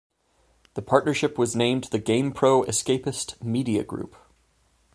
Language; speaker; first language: English; native; English